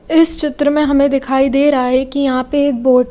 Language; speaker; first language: Hindi; native; Hindi